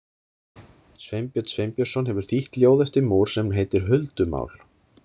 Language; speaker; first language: Icelandic; native; Icelandic